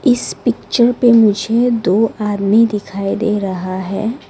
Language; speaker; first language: Hindi; non-native, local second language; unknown